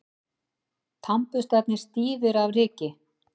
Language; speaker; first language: Icelandic; native; Icelandic